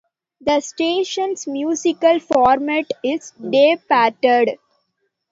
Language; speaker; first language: English; non-native, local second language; Tamil